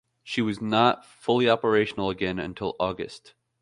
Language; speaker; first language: English; native; English